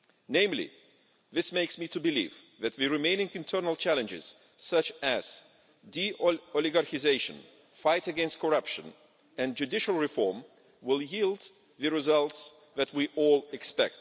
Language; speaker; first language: English; non-native, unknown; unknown